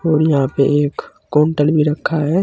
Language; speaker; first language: Hindi; native; Hindi